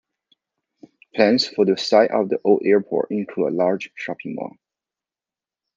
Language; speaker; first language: English; non-native, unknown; Chinese